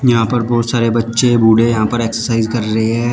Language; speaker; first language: Hindi; native; Hindi